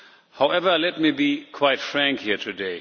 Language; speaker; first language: English; non-native, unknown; German